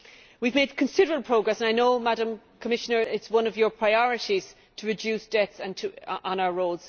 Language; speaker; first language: English; native; English